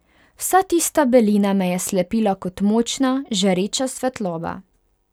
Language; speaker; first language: Slovenian; non-native, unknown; Hungarian